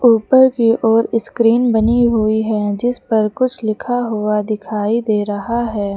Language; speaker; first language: Hindi; native; Hindi